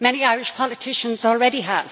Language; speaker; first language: English; native; English